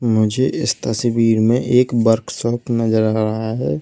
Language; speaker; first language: Hindi; native; Hindi